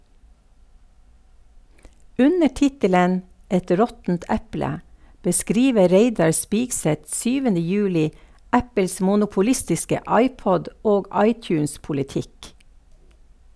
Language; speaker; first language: Norwegian; native; Norwegian